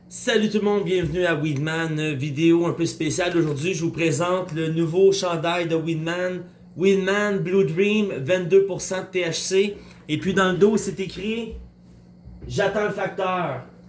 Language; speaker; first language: French; native; French